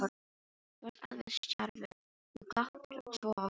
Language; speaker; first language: Icelandic; non-native, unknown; Filipino